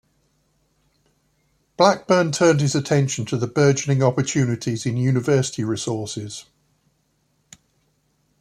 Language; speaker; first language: English; native; English